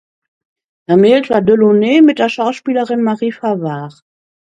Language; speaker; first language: German; native; German